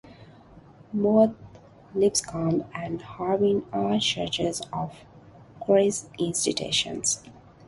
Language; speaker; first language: English; non-native, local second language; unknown